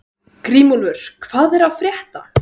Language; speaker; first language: Icelandic; native; Icelandic